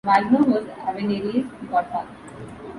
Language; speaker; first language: English; non-native, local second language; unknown